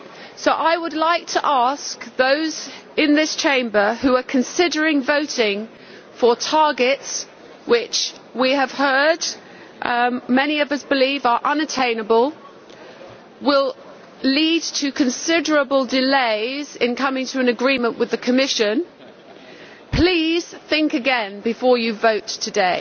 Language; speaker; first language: English; native; English